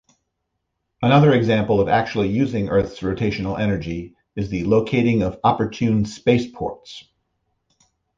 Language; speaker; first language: English; native; English